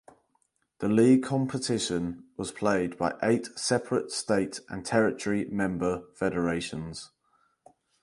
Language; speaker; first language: English; native; English